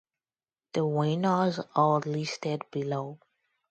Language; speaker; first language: English; non-native, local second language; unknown